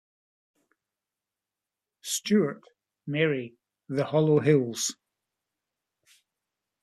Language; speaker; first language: English; native; English